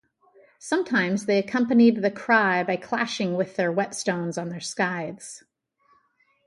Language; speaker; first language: English; native; English